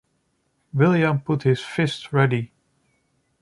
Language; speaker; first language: English; non-native, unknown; Dutch